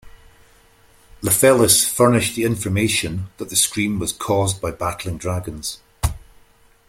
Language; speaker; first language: English; native; English